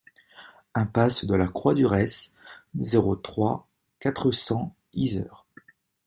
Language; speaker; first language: French; native; French